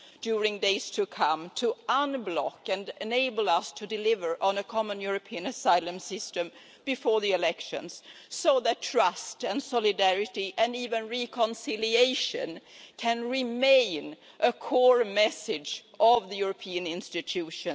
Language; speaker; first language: English; non-native, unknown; Swedish